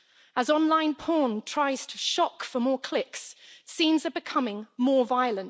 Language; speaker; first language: English; native; English